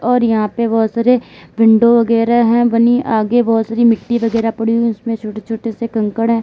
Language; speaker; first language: Hindi; native; Hindi